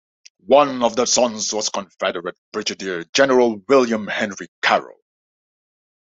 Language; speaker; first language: English; non-native, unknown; Dutch